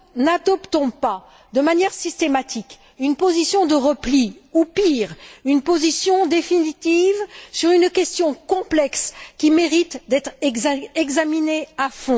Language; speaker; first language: French; native; French